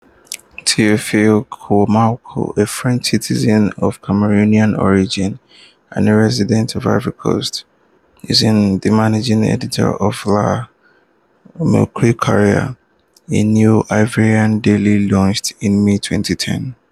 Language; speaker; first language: English; non-native, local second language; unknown